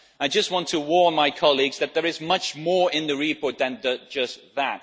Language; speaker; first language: English; non-native, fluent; Dutch